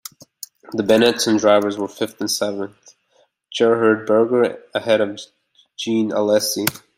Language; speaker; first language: English; native; English